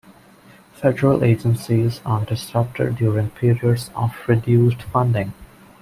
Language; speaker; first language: English; non-native, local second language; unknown